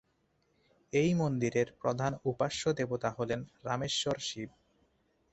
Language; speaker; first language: Bangla; non-native, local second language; Chittagonian